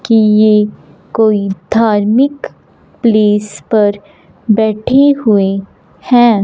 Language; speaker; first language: Hindi; non-native, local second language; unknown